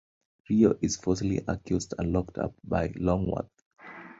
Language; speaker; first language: English; non-native, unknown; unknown